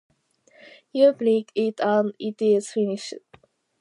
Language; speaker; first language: English; non-native, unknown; Japanese